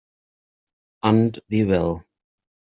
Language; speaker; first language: English; native; English